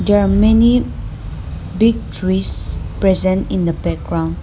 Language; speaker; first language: English; non-native, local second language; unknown